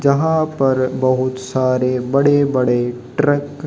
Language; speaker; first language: Hindi; native; Hindi